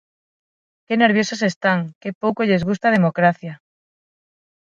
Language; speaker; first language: Galician; non-native, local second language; Spanish